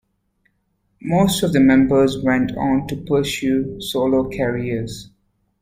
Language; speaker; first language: English; native; English